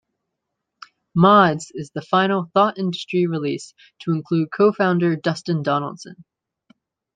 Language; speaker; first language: English; native; English